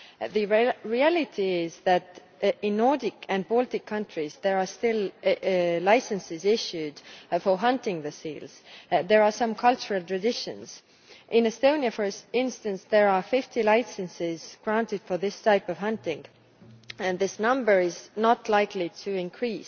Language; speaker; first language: English; non-native, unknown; Estonian